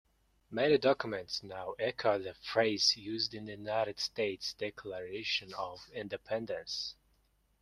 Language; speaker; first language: English; non-native, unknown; Mongolian